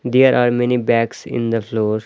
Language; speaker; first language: English; non-native, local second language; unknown